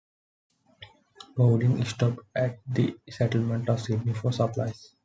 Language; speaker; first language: English; non-native, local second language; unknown